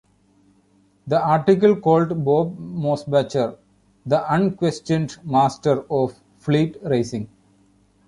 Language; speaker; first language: English; non-native, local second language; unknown